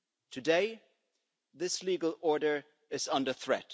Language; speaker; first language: English; non-native, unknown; German